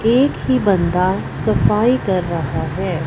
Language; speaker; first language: Hindi; non-native, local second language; Punjabi